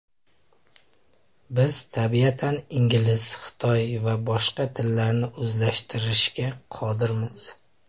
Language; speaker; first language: Uzbek; native; Uzbek